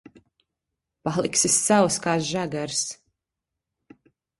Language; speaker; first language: Latvian; early bilingual, heritage; Latvian